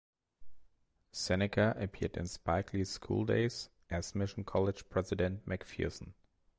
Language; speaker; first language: English; non-native, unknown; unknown